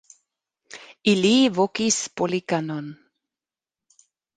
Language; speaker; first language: Esperanto; non-native, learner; German